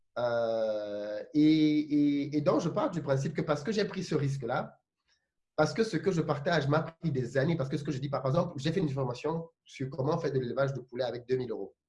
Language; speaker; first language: French; non-native, local second language; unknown